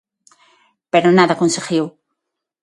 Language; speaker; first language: Galician; non-native, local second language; Spanish